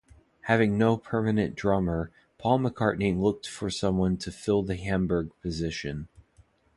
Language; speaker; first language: English; native; English